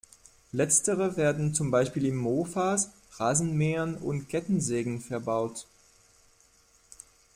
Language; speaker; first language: German; non-native, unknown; French